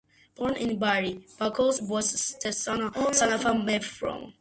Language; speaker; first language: English; non-native, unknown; Georgian